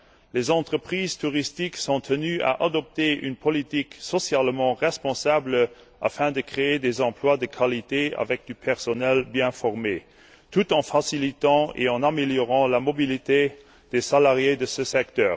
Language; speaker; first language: French; non-native, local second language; Luxembourgish